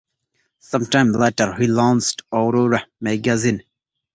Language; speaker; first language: English; non-native, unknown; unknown